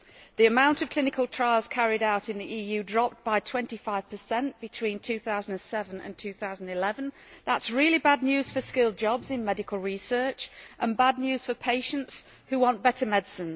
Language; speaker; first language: English; native; English